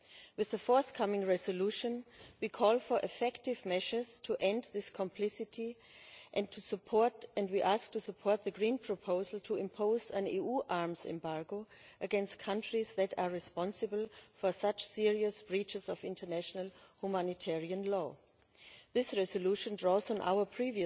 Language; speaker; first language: English; non-native, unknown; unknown